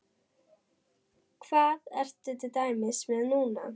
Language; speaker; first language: Icelandic; non-native, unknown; German